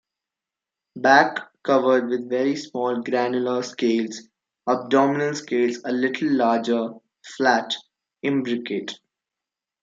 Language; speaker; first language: English; non-native, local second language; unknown